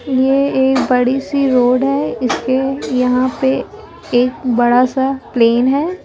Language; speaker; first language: Hindi; native; Hindi